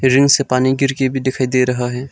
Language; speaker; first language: Hindi; non-native, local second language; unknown